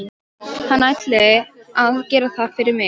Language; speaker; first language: Icelandic; non-native, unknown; Polish